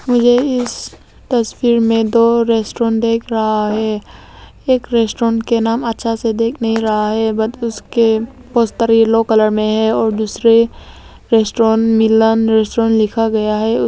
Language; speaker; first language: Hindi; early bilingual, other home language; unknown